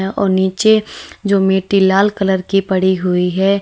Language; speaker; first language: Hindi; native; Hindi